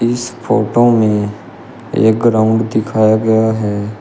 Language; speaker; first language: Hindi; native; Hindi